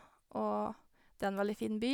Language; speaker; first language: Norwegian; native; Norwegian